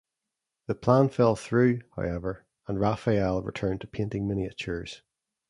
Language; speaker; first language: English; native; English